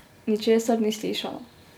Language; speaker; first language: Slovenian; native; Slovenian